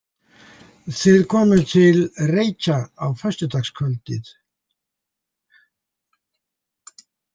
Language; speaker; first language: Icelandic; native; Icelandic